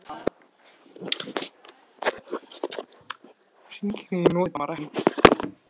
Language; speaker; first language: Icelandic; non-native, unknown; Russian